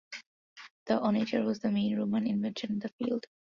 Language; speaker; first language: English; non-native, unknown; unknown